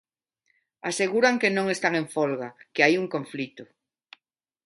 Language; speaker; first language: Galician; non-native, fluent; Spanish